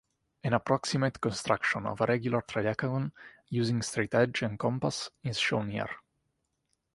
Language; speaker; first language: English; non-native, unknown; Italian